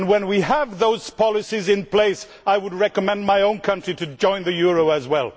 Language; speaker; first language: English; non-native, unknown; Swedish